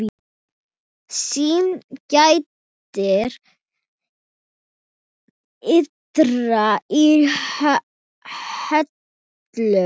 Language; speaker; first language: Icelandic; non-native, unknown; Thai